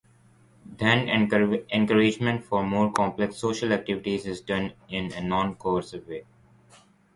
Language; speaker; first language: English; non-native, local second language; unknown